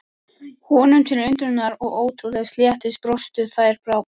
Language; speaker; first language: Icelandic; native; Icelandic